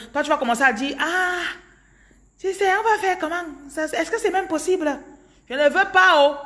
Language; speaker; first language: French; non-native, local second language; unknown